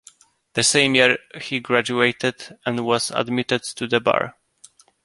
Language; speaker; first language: English; non-native, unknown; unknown